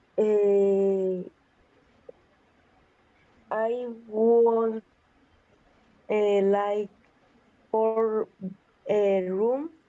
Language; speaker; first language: English; non-native, learner; Spanish